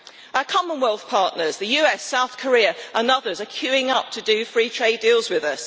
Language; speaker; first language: English; native; English